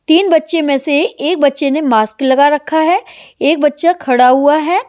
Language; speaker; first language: Hindi; native; Hindi